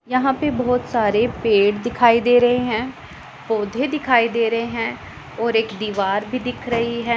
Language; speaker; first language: Hindi; non-native, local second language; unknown